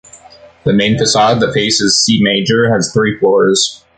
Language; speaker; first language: English; native; English